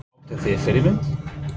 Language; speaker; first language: Icelandic; non-native, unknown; English